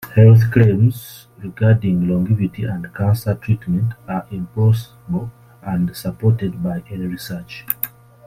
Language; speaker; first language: English; native; English